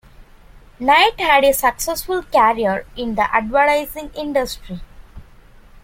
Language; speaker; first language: English; non-native, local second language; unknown